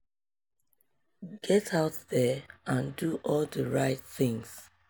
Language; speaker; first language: English; non-native, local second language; Yoruba